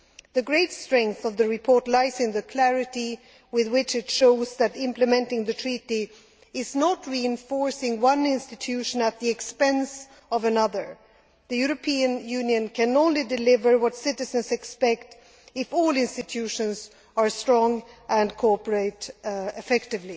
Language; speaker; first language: English; non-native, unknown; Swedish